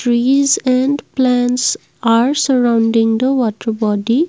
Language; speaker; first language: English; non-native, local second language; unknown